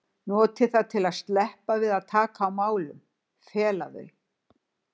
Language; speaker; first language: Icelandic; native; Icelandic